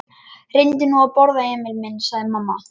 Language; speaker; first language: Icelandic; non-native, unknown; Lithuanian